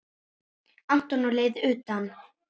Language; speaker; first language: Icelandic; native; Icelandic